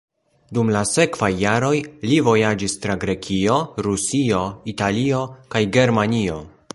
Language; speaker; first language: Esperanto; non-native, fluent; Polish